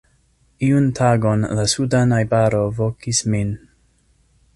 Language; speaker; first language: Esperanto; non-native, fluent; English